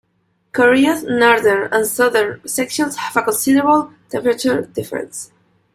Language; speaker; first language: English; non-native, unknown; Spanish